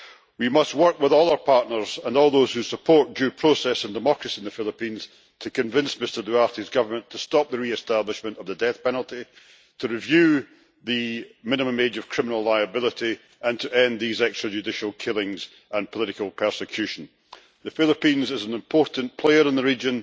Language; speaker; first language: English; native; English